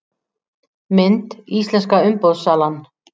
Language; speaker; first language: Icelandic; native; Icelandic